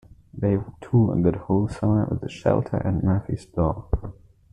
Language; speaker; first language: English; non-native, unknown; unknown